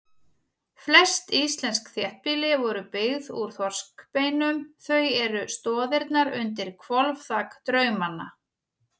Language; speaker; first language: Icelandic; native; Icelandic